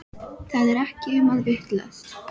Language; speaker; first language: Icelandic; non-native, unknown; Filipino